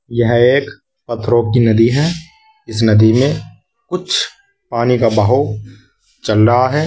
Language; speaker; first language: Hindi; native; Hindi